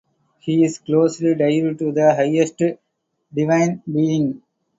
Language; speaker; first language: English; non-native, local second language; Tamil